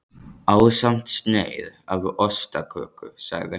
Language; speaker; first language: Icelandic; native; Icelandic